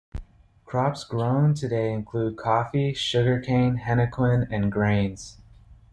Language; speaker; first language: English; native; English